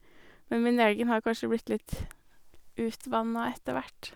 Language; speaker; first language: Norwegian; native; Norwegian